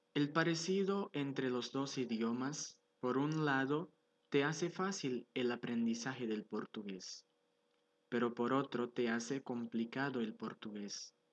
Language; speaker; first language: Spanish; non-native, fluent; Portuguese